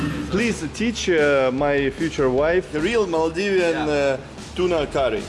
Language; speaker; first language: English; non-native, learner; Russian